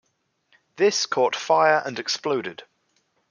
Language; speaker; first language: English; native; English